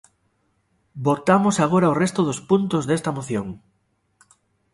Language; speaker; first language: Galician; native; Galician